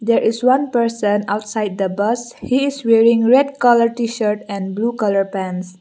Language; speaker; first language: English; non-native, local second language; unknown